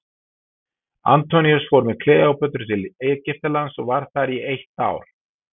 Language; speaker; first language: Icelandic; native; Icelandic